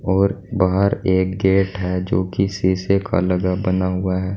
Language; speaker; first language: Hindi; native; Hindi